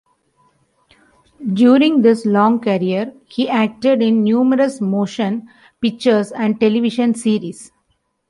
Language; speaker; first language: English; non-native, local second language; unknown